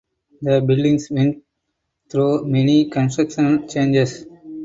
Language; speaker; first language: English; non-native, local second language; Tamil